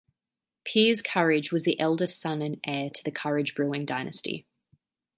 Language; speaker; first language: English; native; English